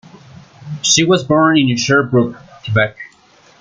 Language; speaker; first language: English; non-native, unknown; Spanish